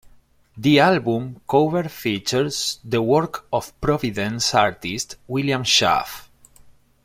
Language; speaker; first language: English; non-native, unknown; Spanish